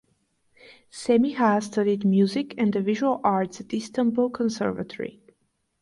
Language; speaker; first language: English; non-native, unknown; Bulgarian